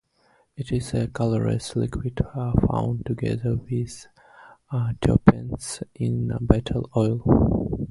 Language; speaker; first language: English; native; English